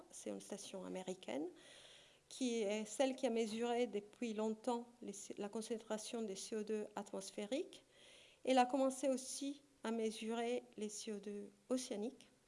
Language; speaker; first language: French; non-native, fluent; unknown